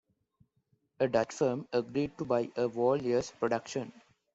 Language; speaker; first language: English; non-native, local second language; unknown